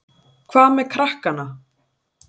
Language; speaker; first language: Icelandic; native; Icelandic